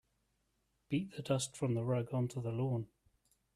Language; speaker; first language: English; native; English